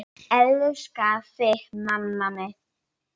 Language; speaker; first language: Icelandic; non-native, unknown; Polish